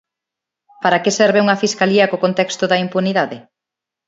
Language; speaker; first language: Galician; non-native, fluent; Spanish